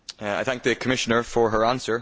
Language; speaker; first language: English; native; English